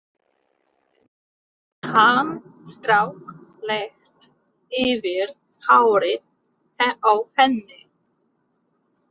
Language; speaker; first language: Icelandic; non-native, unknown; Polish